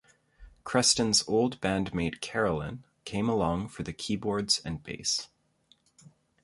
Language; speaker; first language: English; native; English